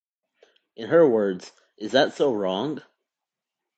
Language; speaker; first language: English; native; English